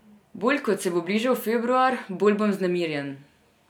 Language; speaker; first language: Slovenian; non-native, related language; Serbian